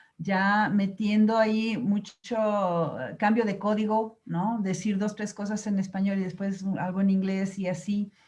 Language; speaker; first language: Spanish; native; Spanish